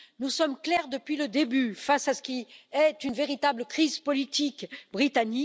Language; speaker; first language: French; native; French